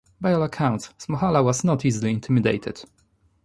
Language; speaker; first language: English; non-native, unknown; Polish